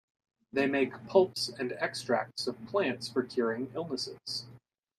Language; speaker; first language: English; native; English